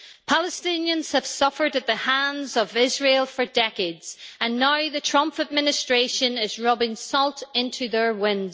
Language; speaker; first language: English; native; English